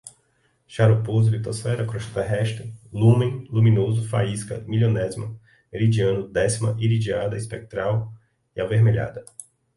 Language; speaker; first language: Portuguese; native; Portuguese